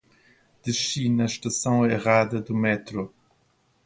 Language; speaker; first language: Portuguese; non-native, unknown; English